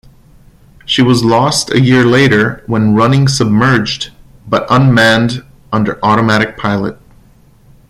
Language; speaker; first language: English; non-native, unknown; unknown